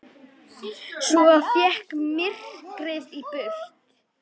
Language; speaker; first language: Icelandic; native; Icelandic